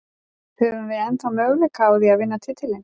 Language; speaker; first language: Icelandic; native; Icelandic